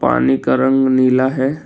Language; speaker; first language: Hindi; non-native, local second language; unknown